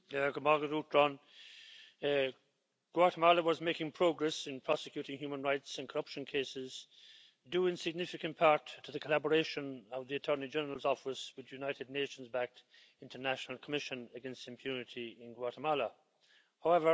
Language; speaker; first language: English; native; English